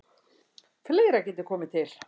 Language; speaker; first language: Icelandic; native; Icelandic